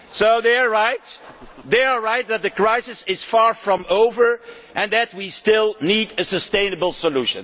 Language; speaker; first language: English; non-native, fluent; Dutch